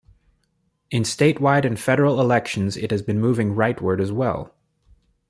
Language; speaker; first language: English; native; English